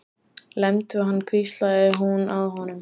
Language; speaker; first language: Icelandic; native; Icelandic